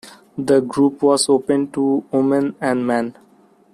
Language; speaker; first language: English; non-native, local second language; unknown